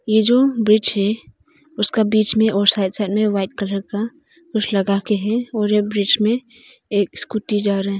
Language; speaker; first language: Hindi; non-native, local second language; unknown